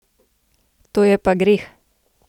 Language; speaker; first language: Slovenian; native; Slovenian